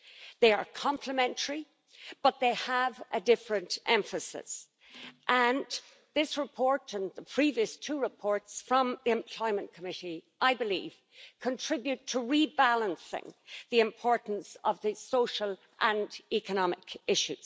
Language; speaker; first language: English; native; English